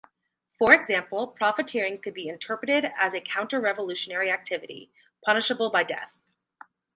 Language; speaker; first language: English; native; English